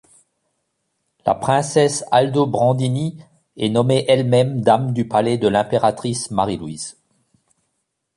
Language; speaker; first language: French; non-native, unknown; German